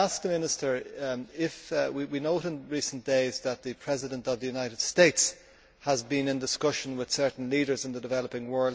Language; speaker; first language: English; native; English